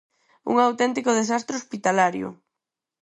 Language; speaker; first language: Galician; non-native, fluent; Spanish